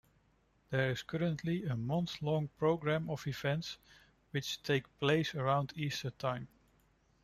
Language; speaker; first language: English; non-native, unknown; Dutch